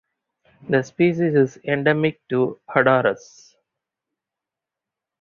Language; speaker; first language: English; non-native, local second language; Tamil